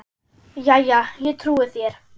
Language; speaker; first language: Icelandic; non-native, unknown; German